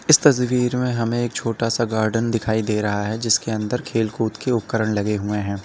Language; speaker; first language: Hindi; native; Hindi